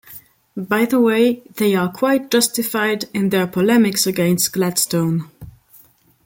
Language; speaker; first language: English; non-native, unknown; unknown